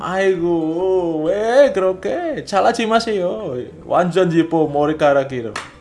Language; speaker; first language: Korean; non-native, fluent; Indonesian